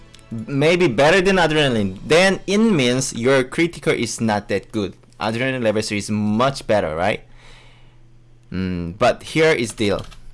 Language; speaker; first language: English; non-native, learner; Korean